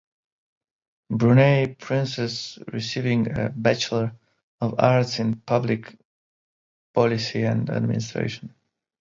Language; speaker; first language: English; non-native, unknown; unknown